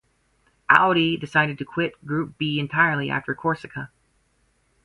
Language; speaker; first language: English; native; English